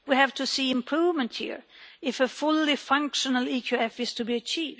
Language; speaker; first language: English; non-native, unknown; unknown